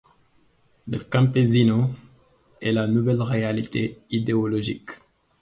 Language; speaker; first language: French; non-native, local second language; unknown